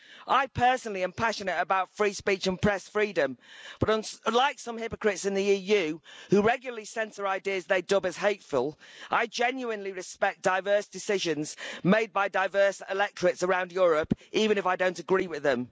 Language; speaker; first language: English; native; English